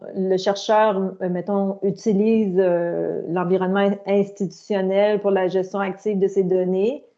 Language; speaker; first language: French; native; French